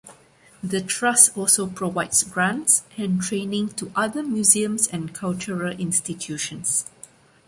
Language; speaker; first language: English; non-native, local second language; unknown